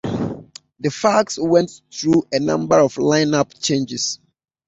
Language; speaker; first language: English; native; English